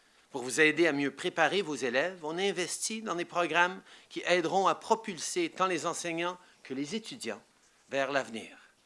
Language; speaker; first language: French; early bilingual, heritage; French